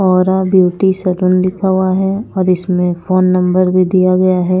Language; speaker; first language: Hindi; non-native, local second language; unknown